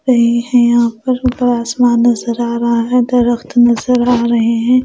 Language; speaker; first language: Hindi; non-native, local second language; Punjabi